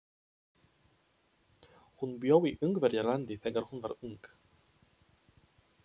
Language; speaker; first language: Icelandic; non-native, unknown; Polish